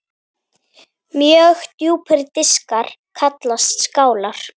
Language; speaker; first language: Icelandic; native; Icelandic